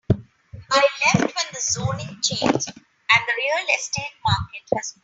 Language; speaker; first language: English; non-native, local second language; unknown